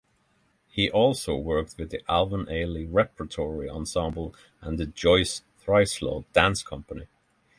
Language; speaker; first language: English; non-native, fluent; Norwegian